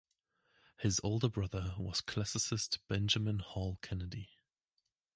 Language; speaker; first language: English; native; English